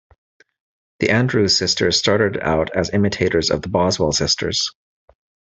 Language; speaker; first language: English; native; English